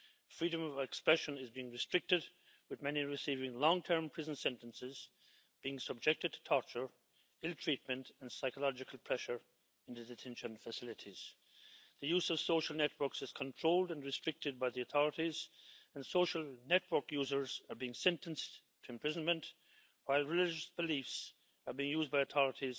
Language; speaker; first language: English; native; English